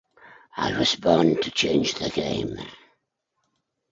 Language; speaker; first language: English; native; English